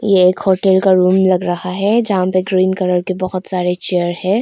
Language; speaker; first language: Hindi; non-native, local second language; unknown